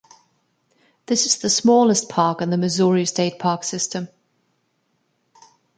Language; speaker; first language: English; non-native, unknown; German